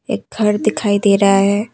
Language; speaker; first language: Hindi; non-native, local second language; Assamese